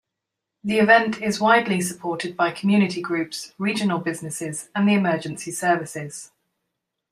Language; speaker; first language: English; native; English